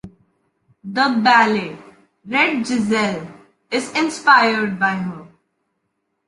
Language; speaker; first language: English; non-native, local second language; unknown